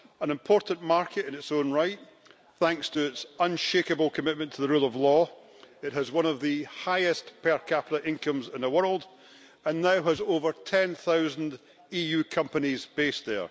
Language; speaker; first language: English; native; English